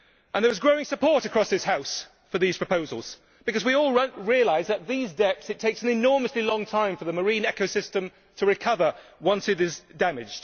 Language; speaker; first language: English; native; English